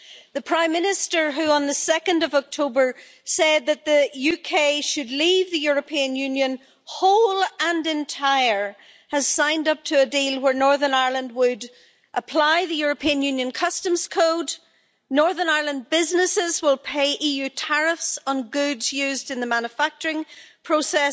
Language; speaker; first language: English; native; English